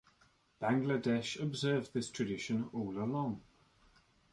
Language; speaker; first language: English; native; English